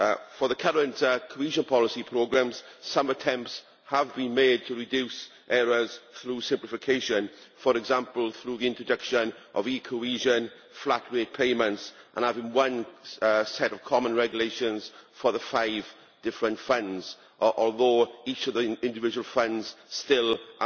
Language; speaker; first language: English; native; English